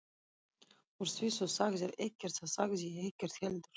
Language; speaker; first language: Icelandic; non-native, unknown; Russian